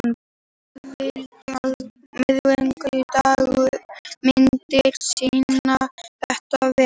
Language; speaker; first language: Icelandic; native; Icelandic